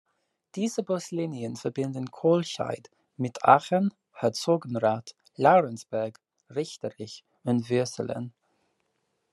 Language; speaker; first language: German; non-native, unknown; English